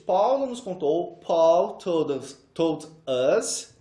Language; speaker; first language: English; non-native, fluent; Portuguese